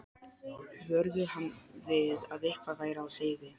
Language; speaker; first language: Icelandic; non-native, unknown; Polish